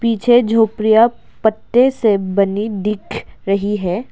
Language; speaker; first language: Hindi; non-native, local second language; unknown